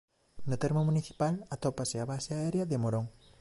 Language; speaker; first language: Galician; native; Galician